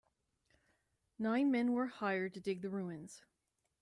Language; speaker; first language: English; native; English